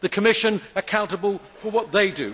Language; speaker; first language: English; native; English